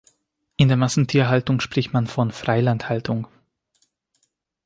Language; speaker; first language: German; non-native, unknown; Hungarian